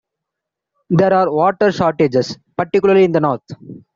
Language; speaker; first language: English; non-native, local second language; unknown